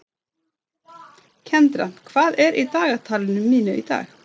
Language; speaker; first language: Icelandic; non-native, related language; Swedish